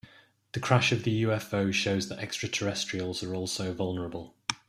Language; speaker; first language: English; native; English